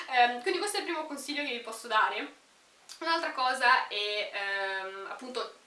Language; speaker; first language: Italian; early bilingual, other home language; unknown